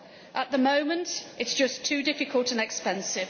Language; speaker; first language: English; native; English